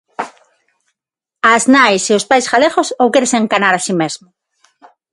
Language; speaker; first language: Galician; non-native, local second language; Spanish